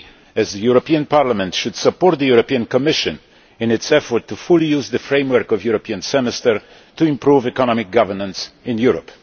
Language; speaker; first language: English; non-native, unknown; Polish